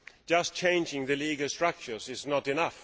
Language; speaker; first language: English; non-native, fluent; Swedish